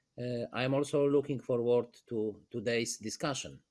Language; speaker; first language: English; non-native, fluent; Polish